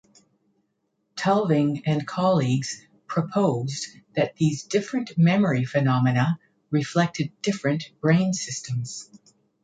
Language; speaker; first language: English; native; English